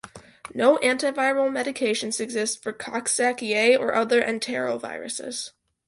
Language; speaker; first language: English; native; English